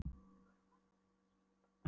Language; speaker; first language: Icelandic; non-native, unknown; Polish